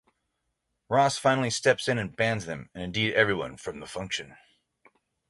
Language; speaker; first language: English; native; English